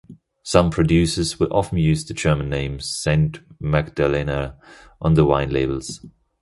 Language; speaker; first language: English; non-native, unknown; German